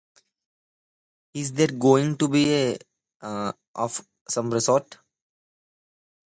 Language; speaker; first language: English; native; English